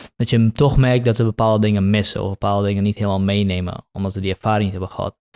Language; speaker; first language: Dutch; early bilingual, other home language; Kurdish